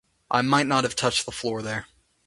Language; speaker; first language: English; native; English